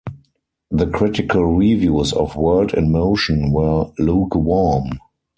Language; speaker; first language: English; non-native, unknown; German